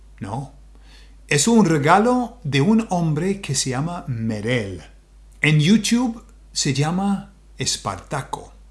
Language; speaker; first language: Spanish; non-native, fluent; English